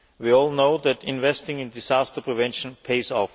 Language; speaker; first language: English; non-native, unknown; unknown